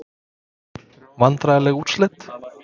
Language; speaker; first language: Icelandic; non-native, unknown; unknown